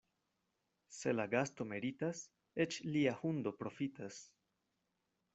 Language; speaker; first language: Esperanto; non-native, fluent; Spanish